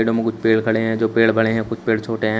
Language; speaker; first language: Hindi; native; Hindi